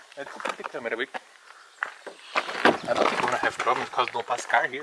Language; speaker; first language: English; non-native, fluent; Portuguese